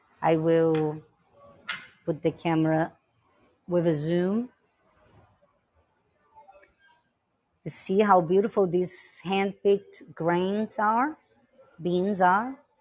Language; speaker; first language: English; non-native, fluent; Portuguese